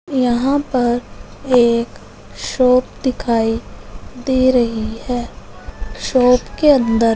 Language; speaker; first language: Hindi; non-native, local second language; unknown